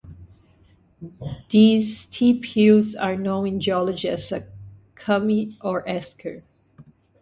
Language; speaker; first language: English; non-native, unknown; Portuguese